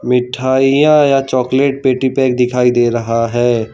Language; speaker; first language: Hindi; non-native, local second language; Gujarati